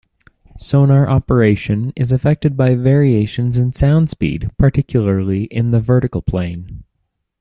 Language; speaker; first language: English; native; English